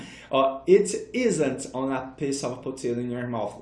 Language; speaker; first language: English; non-native, fluent; Portuguese